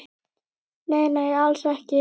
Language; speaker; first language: Icelandic; native; Icelandic